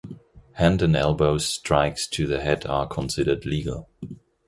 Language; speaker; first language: English; non-native, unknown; German